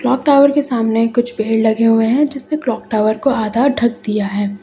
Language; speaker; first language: Hindi; native; Hindi